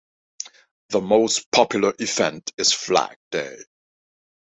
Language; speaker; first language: English; non-native, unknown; Dutch